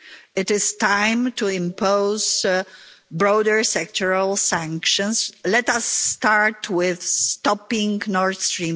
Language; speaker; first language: English; non-native, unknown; Polish